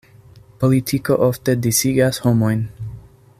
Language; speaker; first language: Esperanto; non-native, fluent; English